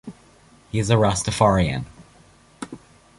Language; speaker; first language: English; native; English